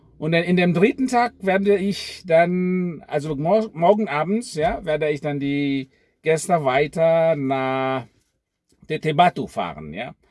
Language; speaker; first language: German; non-native, fluent; Indonesian